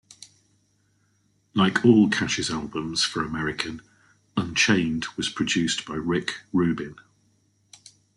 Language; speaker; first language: English; native; English